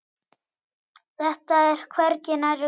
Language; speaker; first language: Icelandic; native; Icelandic